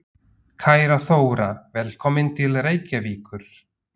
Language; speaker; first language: Icelandic; non-native, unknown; Slovak